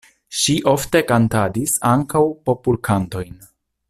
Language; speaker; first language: Esperanto; non-native, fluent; Italian